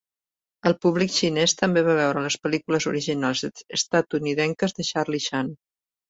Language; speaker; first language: Catalan; native; Catalan